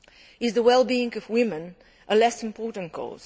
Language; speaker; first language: English; non-native, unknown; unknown